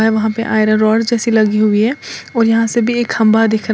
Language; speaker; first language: Hindi; native; Hindi